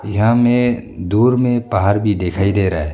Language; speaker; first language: Hindi; non-native, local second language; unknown